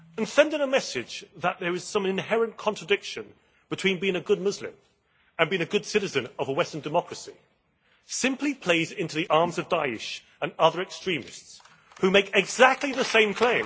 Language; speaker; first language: English; native; English